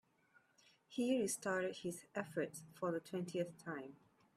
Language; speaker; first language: English; non-native, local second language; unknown